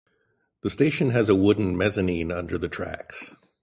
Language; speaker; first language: English; native; English